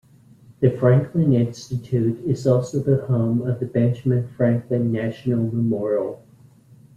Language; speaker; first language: English; native; English